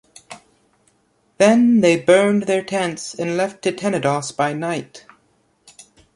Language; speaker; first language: English; native; English